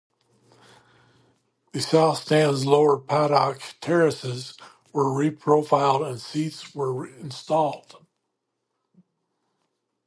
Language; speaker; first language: English; native; English